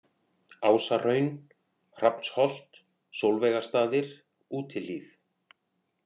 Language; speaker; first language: Icelandic; native; Icelandic